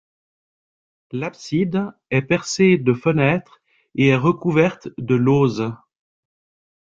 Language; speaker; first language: French; native; French